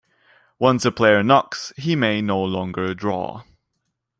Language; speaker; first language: English; non-native, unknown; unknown